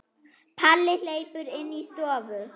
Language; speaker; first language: Icelandic; non-native, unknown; German